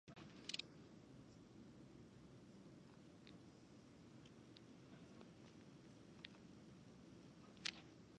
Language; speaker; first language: English; non-native, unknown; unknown